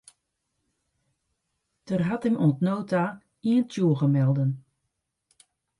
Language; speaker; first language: Western Frisian; non-native, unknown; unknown